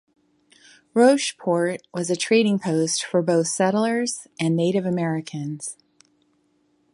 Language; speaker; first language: English; native; English